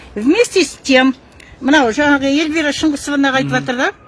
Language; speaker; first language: Russian; non-native, local second language; Kazakh